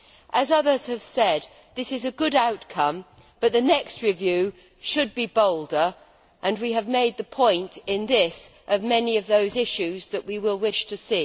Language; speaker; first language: English; native; English